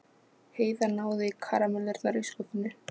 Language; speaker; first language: Icelandic; non-native, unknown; Polish